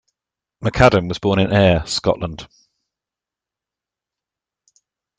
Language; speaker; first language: English; native; English